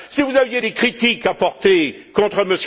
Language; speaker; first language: French; native; French